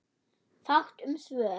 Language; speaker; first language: Icelandic; non-native, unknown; German